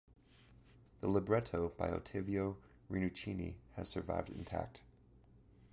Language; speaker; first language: English; native; English